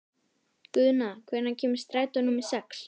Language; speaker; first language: Icelandic; native; Icelandic